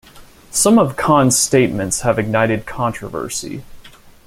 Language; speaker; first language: English; native; English